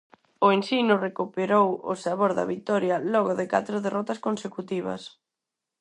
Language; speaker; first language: Galician; non-native, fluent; Spanish